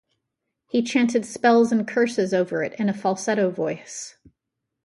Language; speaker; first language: English; native; English